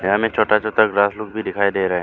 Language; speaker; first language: Hindi; non-native, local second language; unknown